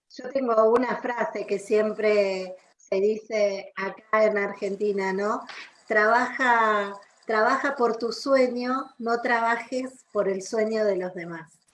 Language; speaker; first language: Spanish; native; Spanish